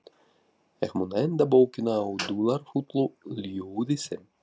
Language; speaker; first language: Icelandic; non-native, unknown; Russian